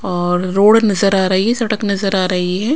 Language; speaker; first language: Hindi; non-native, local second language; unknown